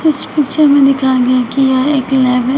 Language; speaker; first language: Hindi; native; Hindi